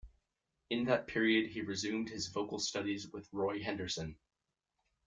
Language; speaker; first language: English; native; English